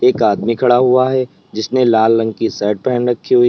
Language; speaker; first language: Hindi; native; Hindi